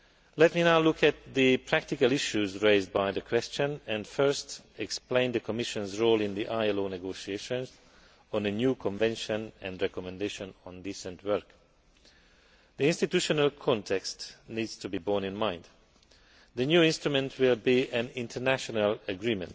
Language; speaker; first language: English; non-native, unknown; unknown